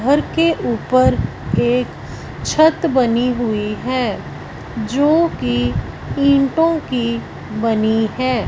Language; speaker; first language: Hindi; non-native, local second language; Punjabi